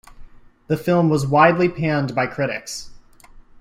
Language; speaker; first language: English; native; English